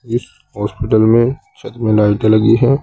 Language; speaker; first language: Hindi; native; Hindi